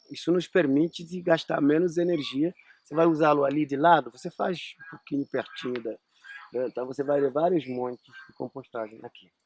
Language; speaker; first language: Portuguese; non-native, fluent; Wolof